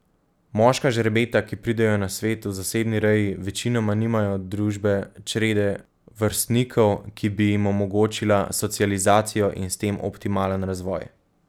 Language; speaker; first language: Slovenian; native; Slovenian